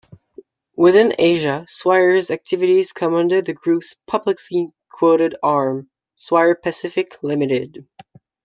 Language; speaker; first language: English; non-native, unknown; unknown